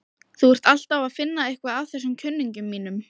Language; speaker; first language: Icelandic; native; Icelandic